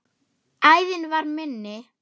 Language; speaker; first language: Icelandic; non-native, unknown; German